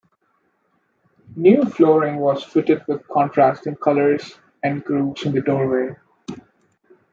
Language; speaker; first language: English; non-native, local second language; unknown